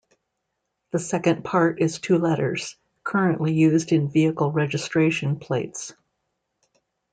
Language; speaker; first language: English; native; English